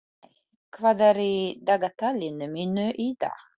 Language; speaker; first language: Icelandic; non-native, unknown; Polish